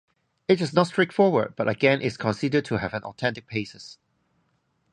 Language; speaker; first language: English; non-native, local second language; Cantonese